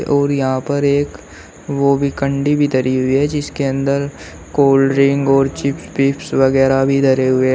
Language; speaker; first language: Hindi; native; Hindi